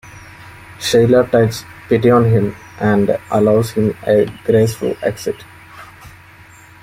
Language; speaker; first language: English; non-native, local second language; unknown